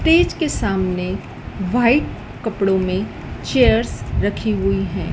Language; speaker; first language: Hindi; native; Hindi